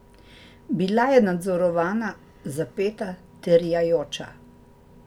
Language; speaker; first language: Slovenian; native; Slovenian